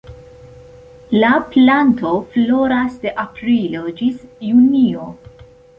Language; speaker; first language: Esperanto; non-native, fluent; Central Kurdish